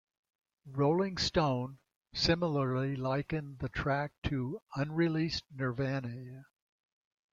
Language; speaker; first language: English; native; English